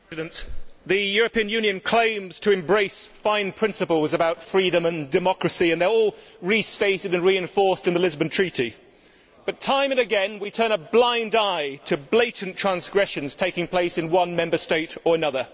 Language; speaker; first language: English; native; English